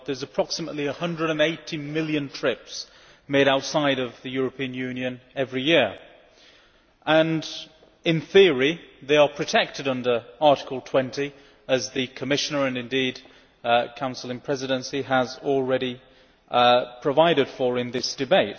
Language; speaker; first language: English; native; English